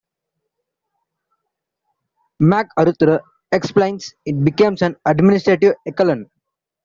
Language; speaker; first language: English; non-native, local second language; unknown